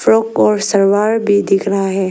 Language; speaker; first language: Hindi; early bilingual, other home language; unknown